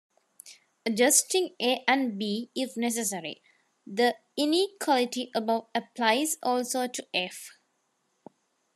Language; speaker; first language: English; non-native, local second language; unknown